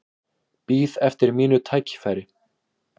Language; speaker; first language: Icelandic; native; Icelandic